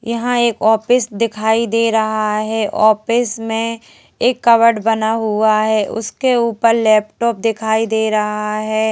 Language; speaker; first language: Hindi; native; Hindi